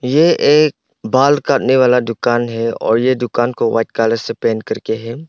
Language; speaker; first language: Hindi; non-native, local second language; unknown